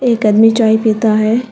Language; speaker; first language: Hindi; non-native, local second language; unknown